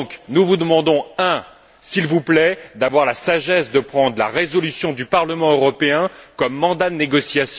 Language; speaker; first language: French; native; French